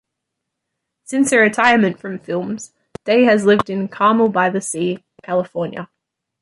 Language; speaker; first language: English; native; English